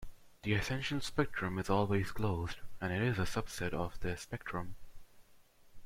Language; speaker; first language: English; non-native, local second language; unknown